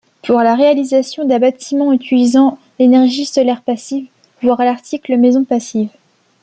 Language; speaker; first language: French; native; French